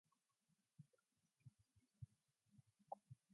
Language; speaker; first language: English; non-native, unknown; Mongolian